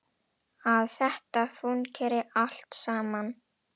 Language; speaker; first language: Icelandic; non-native, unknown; Indonesian